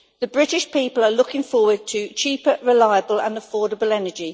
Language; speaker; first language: English; native; English